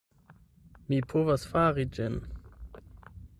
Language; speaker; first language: Esperanto; non-native, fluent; German